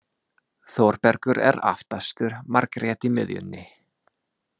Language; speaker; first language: Icelandic; non-native, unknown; English